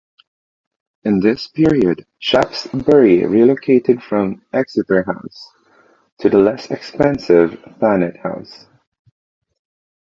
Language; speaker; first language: English; non-native, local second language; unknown